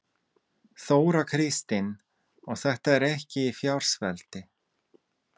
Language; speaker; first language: Icelandic; non-native, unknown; Russian